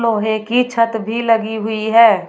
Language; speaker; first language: Hindi; native; Hindi